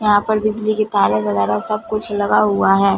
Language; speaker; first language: Hindi; non-native, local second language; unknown